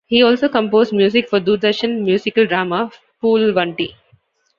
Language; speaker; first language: English; non-native, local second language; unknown